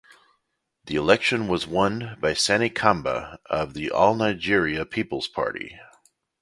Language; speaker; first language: English; native; English